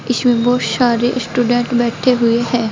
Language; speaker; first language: Hindi; native; Hindi